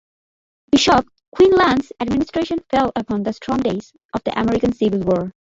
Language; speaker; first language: English; non-native, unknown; Bangla